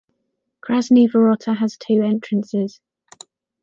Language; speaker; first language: English; native; English